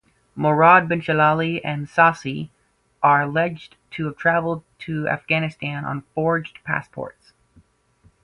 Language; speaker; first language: English; native; English